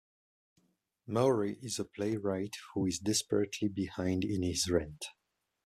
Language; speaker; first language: English; non-native, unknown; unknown